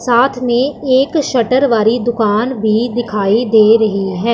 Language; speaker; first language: Hindi; non-native, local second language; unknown